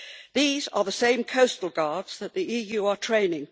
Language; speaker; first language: English; native; English